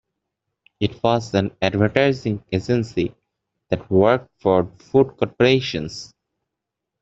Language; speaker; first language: English; native; English